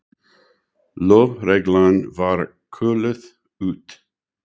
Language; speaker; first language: Icelandic; non-native, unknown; English